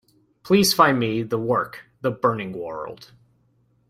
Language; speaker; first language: English; native; English